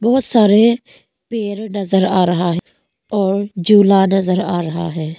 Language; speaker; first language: Hindi; non-native, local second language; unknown